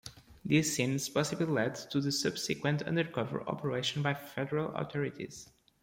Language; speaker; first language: English; non-native, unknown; Portuguese